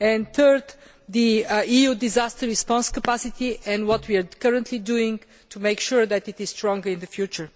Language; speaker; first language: English; non-native, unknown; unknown